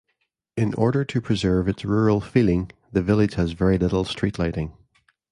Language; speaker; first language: English; native; English